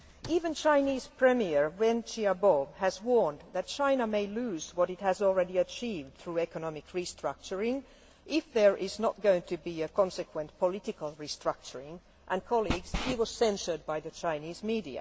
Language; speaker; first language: English; non-native, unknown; Finnish